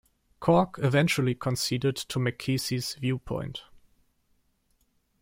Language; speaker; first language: English; non-native, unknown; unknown